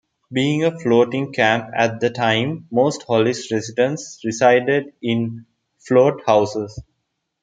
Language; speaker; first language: English; non-native, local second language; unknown